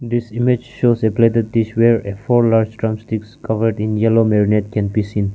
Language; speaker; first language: English; non-native, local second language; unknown